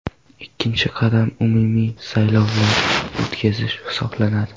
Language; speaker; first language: Uzbek; non-native, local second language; Kara-Kalpak